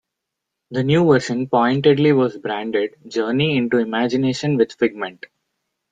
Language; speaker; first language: English; non-native, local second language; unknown